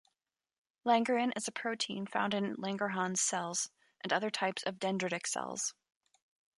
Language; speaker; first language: English; native; English